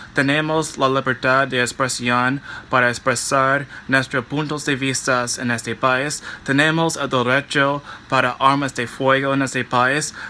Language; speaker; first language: Spanish; non-native, learner; English